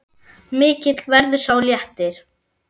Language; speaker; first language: Icelandic; non-native, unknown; German